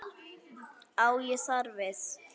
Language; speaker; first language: Icelandic; native; Icelandic